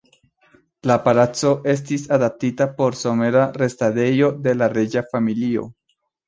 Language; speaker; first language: Esperanto; non-native, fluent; Spanish